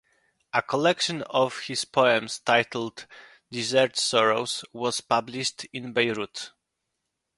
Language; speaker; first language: English; non-native, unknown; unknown